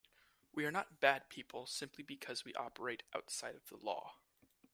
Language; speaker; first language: English; native; English